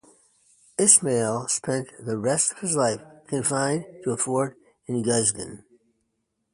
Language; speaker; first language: English; native; English